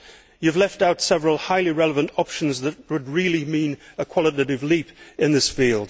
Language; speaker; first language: English; native; English